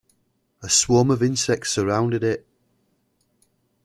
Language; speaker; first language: English; native; English